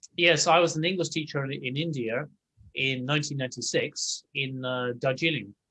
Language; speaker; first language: English; native; English